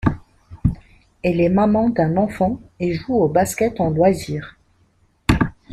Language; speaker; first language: French; non-native, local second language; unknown